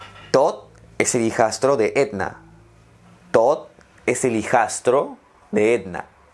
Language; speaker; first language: Spanish; native; Spanish